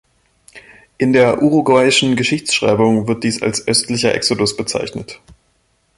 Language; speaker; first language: German; native; German